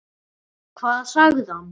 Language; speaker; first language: Icelandic; native; Icelandic